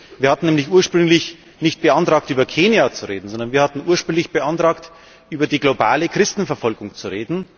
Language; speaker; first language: German; native; German